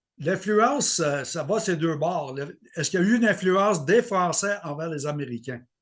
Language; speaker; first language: French; native; French